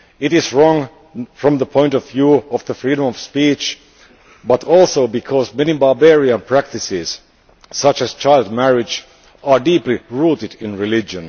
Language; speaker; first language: English; non-native, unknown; Finnish